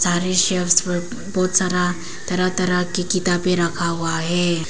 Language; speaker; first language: Hindi; non-native, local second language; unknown